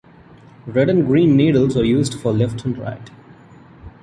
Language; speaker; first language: English; non-native, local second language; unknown